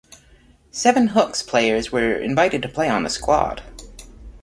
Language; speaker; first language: English; native; English